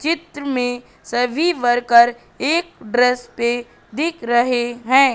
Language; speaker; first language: Hindi; native; Hindi